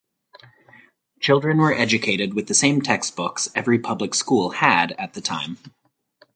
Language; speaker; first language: English; native; English